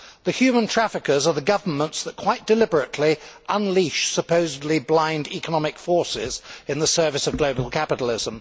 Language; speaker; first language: English; native; English